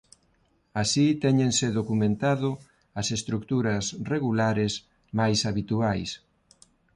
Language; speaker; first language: Galician; non-native, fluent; Spanish